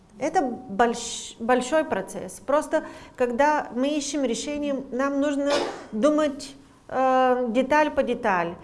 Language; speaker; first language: Russian; non-native, fluent; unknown